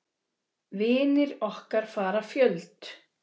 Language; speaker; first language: Icelandic; native; Icelandic